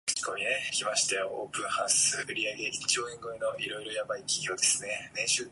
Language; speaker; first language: English; non-native, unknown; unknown